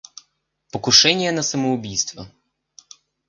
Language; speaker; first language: Russian; native; Russian